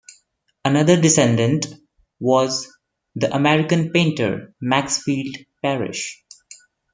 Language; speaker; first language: English; non-native, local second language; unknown